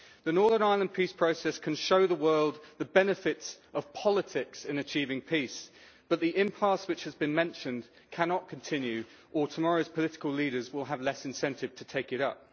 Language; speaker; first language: English; native; English